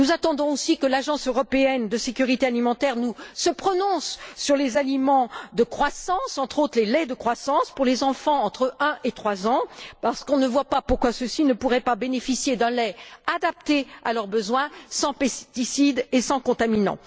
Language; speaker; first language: French; native; French